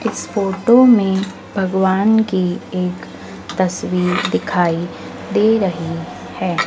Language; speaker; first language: Hindi; native; Hindi